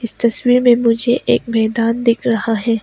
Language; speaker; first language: Hindi; non-native, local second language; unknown